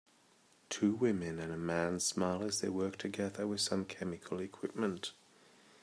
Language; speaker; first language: English; native; English